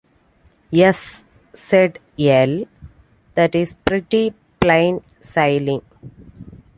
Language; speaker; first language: English; non-native, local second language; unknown